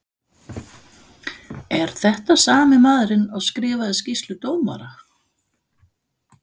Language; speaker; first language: Icelandic; non-native, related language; Danish